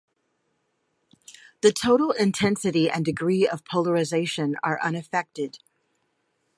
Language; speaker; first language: English; native; English